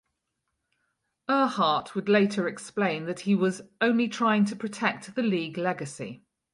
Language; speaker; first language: English; native; English